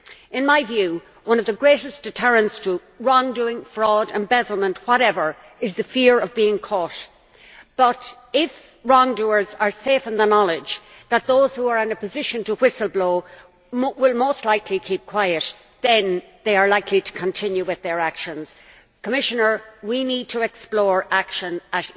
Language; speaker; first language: English; native; English